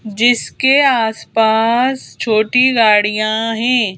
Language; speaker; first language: Hindi; native; Hindi